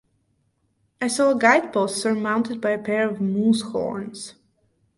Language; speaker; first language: English; non-native, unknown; Bulgarian